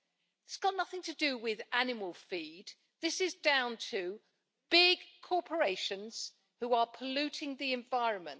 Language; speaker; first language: English; native; English